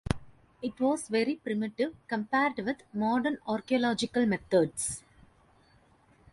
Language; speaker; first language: English; non-native, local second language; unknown